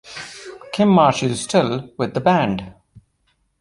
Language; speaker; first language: English; non-native, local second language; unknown